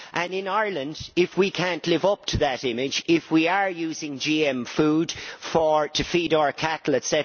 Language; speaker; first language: English; native; English